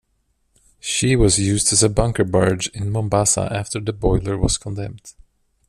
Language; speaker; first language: English; non-native, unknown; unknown